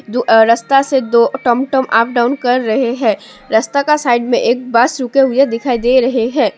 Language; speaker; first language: Hindi; non-native, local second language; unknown